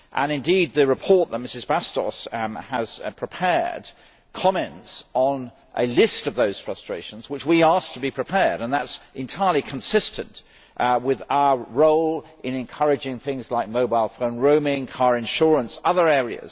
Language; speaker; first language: English; native; English